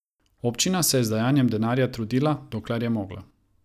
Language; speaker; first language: Slovenian; non-native, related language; Croatian